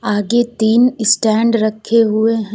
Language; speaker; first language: Hindi; native; Hindi